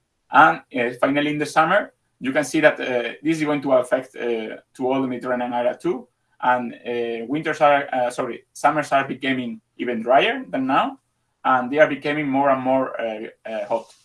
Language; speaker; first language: English; non-native, fluent; Spanish